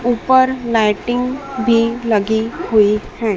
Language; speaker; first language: Hindi; native; Hindi